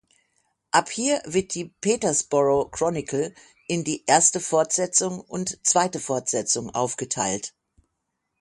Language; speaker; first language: German; native; German